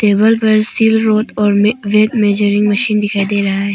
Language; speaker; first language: Hindi; non-native, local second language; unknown